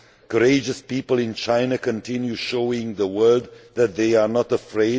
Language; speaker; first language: English; non-native, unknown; Hungarian